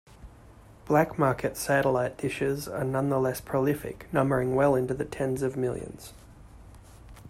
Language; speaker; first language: English; native; English